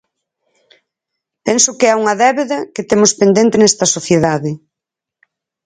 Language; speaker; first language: Galician; native; Galician